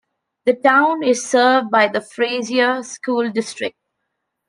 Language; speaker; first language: English; non-native, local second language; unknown